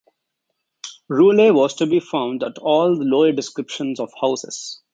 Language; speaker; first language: English; non-native, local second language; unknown